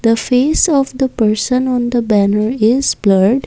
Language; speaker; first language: English; non-native, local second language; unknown